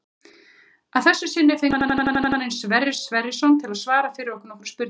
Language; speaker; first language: Icelandic; native; Icelandic